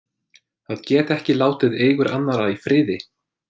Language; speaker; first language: Icelandic; non-native, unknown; English